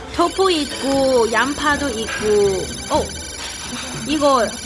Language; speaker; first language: Korean; non-native, learner; English